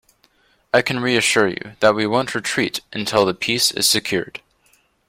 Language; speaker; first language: English; native; English